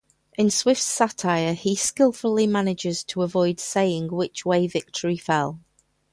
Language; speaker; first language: English; native; English